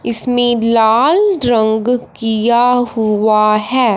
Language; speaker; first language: Hindi; non-native, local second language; Punjabi